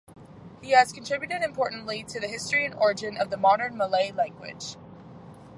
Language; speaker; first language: English; native; English